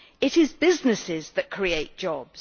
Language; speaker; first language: English; native; English